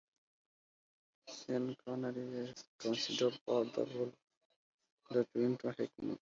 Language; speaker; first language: English; non-native, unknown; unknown